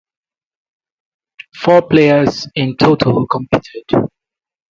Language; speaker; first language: English; non-native, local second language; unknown